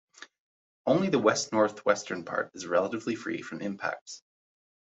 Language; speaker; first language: English; native; English